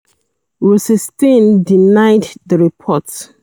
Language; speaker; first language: English; non-native, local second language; Yoruba